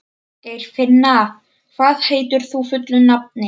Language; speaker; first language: Icelandic; non-native, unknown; Polish